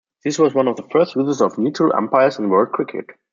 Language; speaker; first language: English; non-native, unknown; German